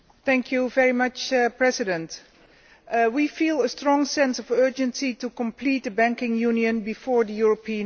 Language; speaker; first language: English; non-native, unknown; Dutch